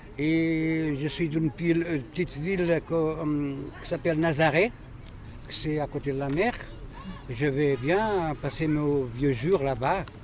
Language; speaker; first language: French; non-native, fluent; Portuguese